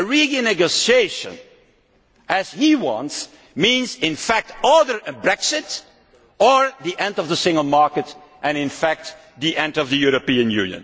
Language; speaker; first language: English; non-native, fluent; Dutch